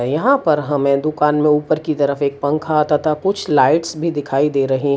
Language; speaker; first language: Hindi; non-native, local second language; Gujarati